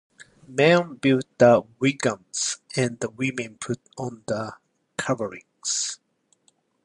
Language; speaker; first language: English; non-native, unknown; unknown